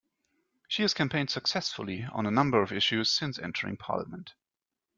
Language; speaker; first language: English; non-native, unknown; German